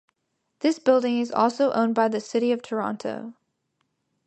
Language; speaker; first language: English; native; English